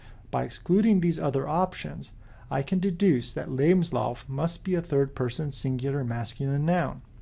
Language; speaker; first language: English; native; English